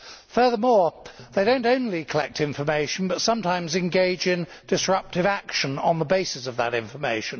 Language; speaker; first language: English; native; English